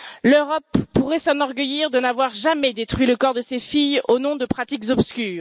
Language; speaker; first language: French; native; French